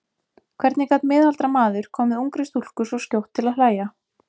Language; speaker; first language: Icelandic; native; Icelandic